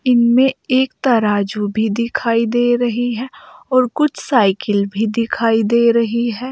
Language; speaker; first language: Hindi; native; Hindi